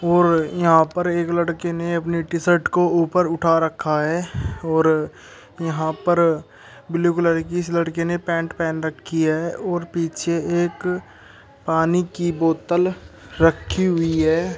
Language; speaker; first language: Hindi; native; Hindi